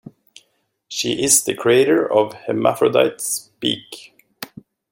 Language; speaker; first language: English; native; English